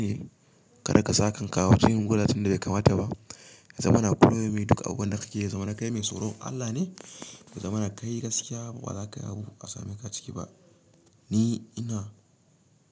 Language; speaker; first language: Hausa; native; Hausa